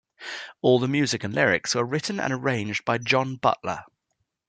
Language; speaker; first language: English; native; English